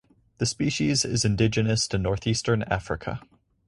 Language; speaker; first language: English; native; English